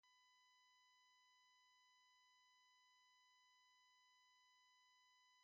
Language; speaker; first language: English; native; English